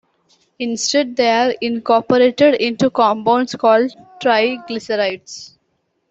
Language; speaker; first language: English; non-native, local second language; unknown